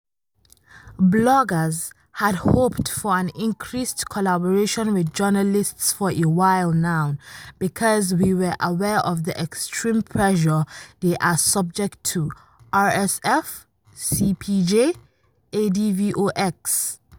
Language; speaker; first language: English; non-native, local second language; Hausa